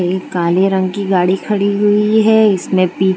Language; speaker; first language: Hindi; non-native, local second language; Gujarati